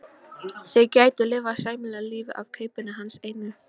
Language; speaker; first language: Icelandic; non-native, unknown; Polish